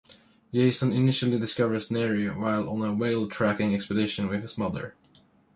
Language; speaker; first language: English; non-native, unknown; Swedish